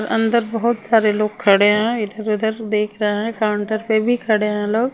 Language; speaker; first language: Hindi; non-native, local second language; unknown